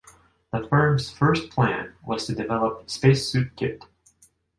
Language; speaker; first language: English; non-native, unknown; Japanese